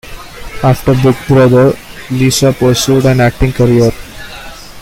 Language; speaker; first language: English; non-native, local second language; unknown